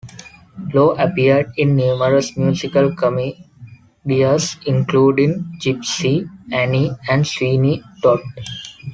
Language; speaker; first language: English; non-native, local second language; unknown